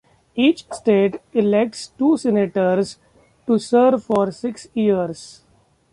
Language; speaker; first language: English; non-native, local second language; Marathi